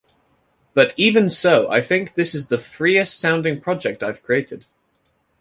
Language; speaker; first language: English; native; English